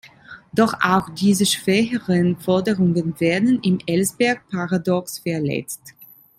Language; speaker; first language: German; non-native, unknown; Italian